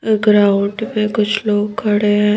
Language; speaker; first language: Hindi; native; Hindi